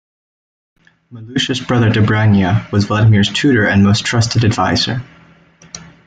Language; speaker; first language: English; native; English